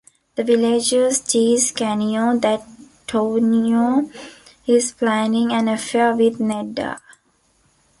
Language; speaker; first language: English; non-native, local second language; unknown